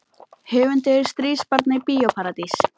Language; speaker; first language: Icelandic; native; Icelandic